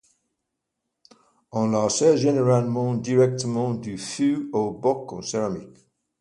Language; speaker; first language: French; non-native, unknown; English